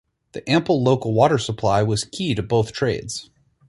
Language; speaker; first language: English; native; English